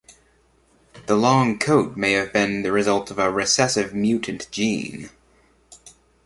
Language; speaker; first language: English; native; English